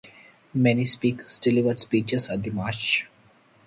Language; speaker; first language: English; non-native, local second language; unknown